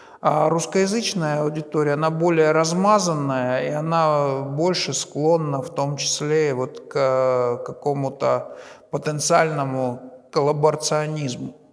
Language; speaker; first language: Russian; native; Russian